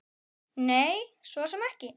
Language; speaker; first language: Icelandic; native; Icelandic